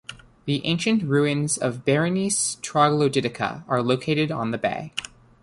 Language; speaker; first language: English; native; English